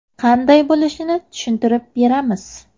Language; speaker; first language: Uzbek; native; Uzbek